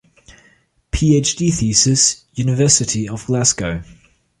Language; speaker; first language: English; non-native, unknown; German